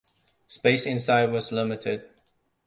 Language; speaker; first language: English; non-native, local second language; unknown